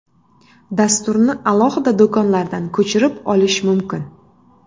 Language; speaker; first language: Uzbek; native; Uzbek